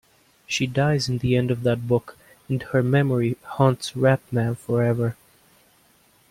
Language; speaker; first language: English; native; English